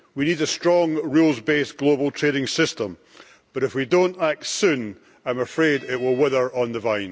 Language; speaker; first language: English; native; English